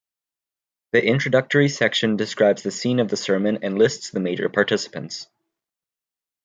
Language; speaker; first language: English; native; English